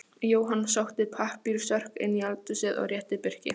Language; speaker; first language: Icelandic; non-native, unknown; Polish